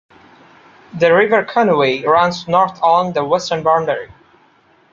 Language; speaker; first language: English; non-native, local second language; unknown